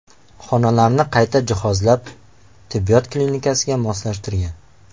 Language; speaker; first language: Uzbek; native; Uzbek